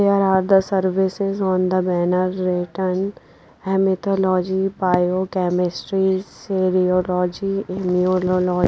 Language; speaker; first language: English; non-native, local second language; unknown